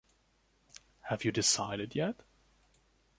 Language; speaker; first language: English; non-native, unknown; German